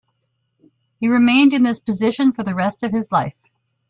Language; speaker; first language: English; native; English